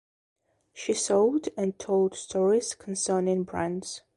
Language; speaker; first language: English; non-native, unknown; Belarusian